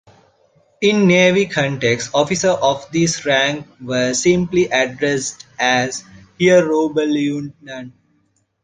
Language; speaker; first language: English; non-native, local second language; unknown